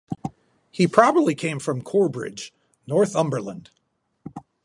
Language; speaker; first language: English; native; English